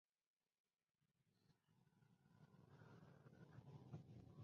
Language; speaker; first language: English; non-native, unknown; Spanish